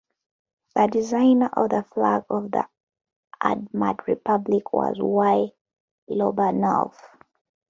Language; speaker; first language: English; non-native, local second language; Ganda